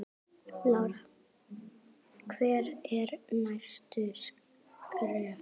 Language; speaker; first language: Icelandic; native; Icelandic